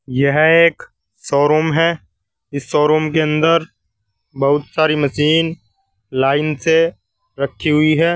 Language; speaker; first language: Hindi; native; Hindi